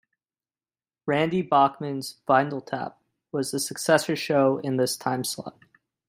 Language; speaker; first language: English; native; English